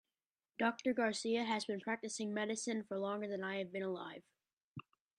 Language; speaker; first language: English; native; English